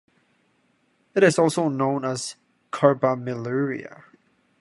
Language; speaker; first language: English; non-native, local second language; Cantonese